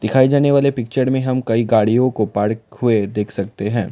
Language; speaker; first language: Hindi; non-native, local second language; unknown